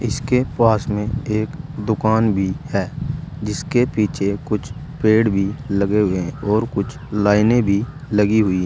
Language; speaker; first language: Hindi; native; Hindi